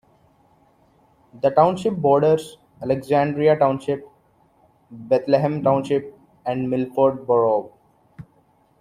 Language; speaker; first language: English; non-native, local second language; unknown